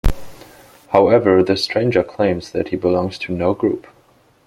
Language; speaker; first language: English; native; English